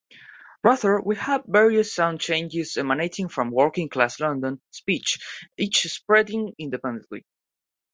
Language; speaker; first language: English; non-native, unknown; Spanish